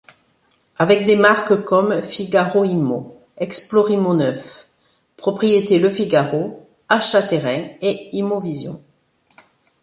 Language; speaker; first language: French; native; French